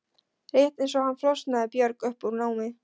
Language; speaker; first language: Icelandic; non-native, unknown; Polish